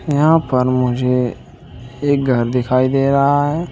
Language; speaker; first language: Hindi; native; Hindi